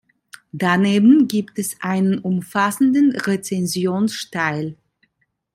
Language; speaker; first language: German; non-native, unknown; Italian